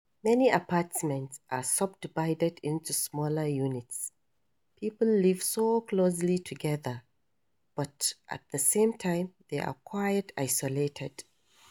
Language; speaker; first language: English; non-native, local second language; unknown